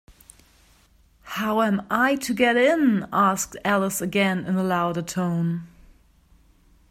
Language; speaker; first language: English; non-native, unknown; German